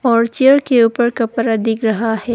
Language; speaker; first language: Hindi; early bilingual, other home language; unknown